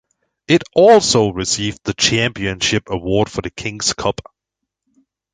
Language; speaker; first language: English; native; English